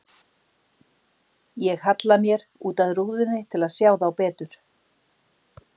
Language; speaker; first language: Icelandic; native; Icelandic